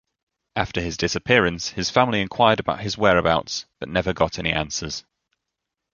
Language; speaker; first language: English; native; English